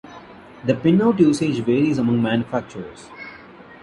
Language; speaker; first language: English; non-native, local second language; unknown